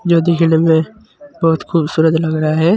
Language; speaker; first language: Hindi; native; Hindi